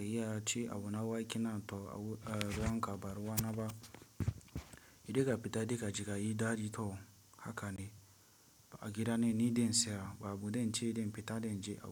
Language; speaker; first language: Hausa; non-native, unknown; Tiv